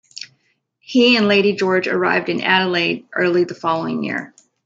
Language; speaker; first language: English; native; English